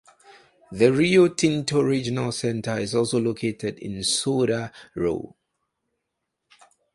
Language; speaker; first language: English; non-native, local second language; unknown